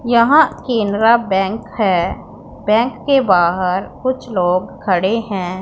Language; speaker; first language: Hindi; non-native, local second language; Punjabi